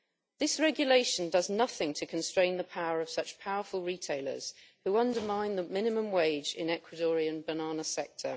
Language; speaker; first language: English; native; English